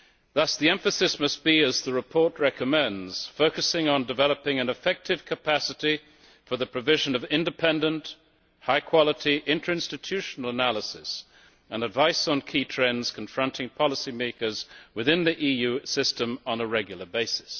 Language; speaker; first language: English; native; English